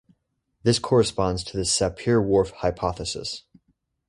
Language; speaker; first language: English; native; English